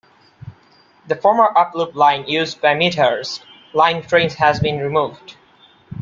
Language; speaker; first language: English; non-native, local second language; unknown